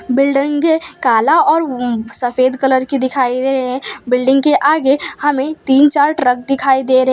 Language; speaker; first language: Hindi; non-native, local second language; Gujarati